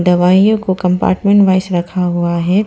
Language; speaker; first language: Hindi; non-native, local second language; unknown